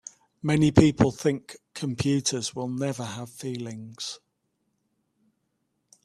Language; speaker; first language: English; native; English